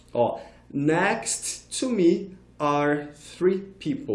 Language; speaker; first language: English; non-native, fluent; Portuguese